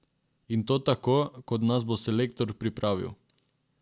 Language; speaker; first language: Slovenian; non-native, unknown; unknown